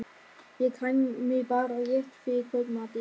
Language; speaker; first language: Icelandic; non-native, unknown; German